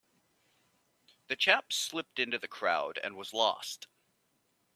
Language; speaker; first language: English; native; English